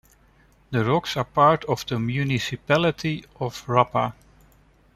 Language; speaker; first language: English; non-native, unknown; Dutch